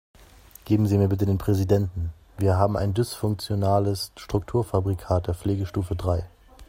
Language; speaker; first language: German; native; German